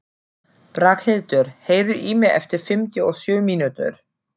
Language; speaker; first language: Icelandic; non-native, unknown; German